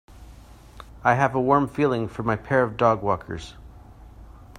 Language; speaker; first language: English; native; English